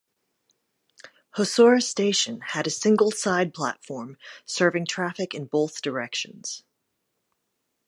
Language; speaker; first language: English; native; English